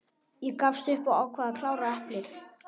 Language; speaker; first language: Icelandic; native; Icelandic